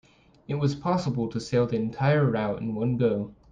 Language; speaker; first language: English; native; English